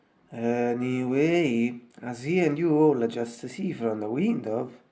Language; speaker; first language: English; non-native, fluent; Italian